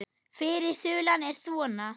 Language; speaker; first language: Icelandic; non-native, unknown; German